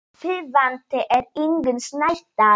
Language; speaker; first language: Icelandic; non-native, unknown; Polish